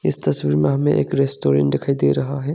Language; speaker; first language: Hindi; early bilingual, other home language; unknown